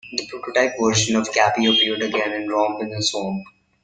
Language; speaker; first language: English; non-native, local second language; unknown